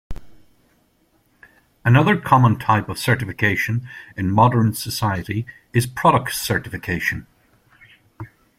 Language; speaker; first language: English; native; English